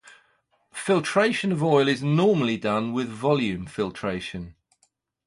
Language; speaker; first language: English; native; English